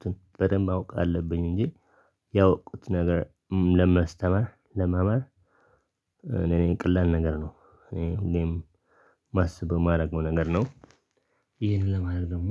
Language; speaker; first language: Amharic; non-native, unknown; Tigrinya